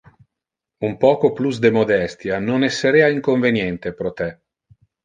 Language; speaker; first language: Interlingua; non-native, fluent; Italian